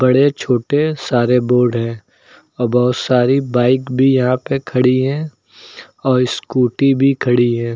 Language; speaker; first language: Hindi; native; Hindi